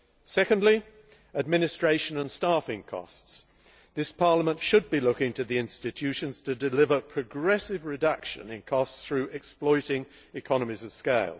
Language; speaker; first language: English; native; English